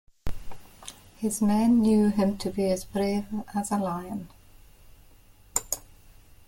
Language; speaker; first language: English; native; English